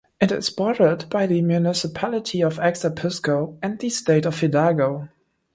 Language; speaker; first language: English; non-native, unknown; German